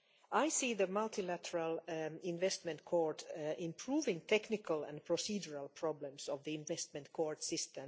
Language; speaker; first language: English; non-native, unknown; Finnish